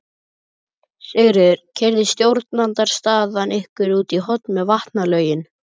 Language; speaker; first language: Icelandic; native; Icelandic